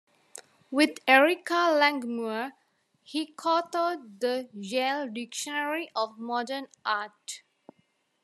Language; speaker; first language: English; non-native, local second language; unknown